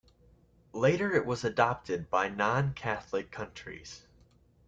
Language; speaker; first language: English; native; English